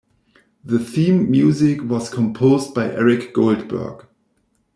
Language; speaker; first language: English; non-native, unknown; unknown